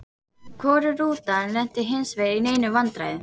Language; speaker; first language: Icelandic; native; Icelandic